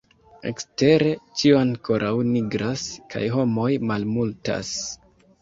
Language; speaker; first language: Esperanto; non-native, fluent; Kinyarwanda